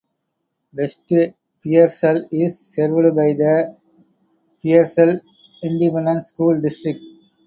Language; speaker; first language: English; non-native, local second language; Tamil